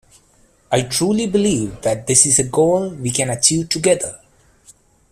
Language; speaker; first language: English; non-native, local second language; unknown